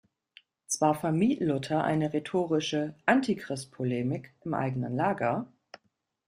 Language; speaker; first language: German; native; German